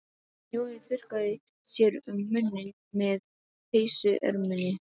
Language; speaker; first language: Icelandic; non-native, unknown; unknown